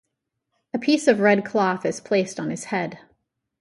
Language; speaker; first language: English; native; English